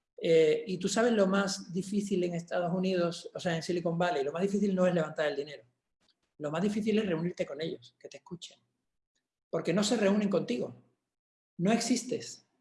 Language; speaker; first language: Spanish; native; Spanish